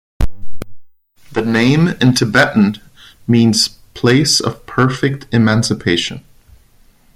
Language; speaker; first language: English; non-native, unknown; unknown